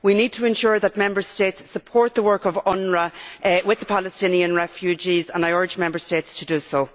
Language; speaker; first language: English; native; English